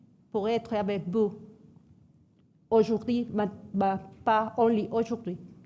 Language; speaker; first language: French; non-native, learner; Spanish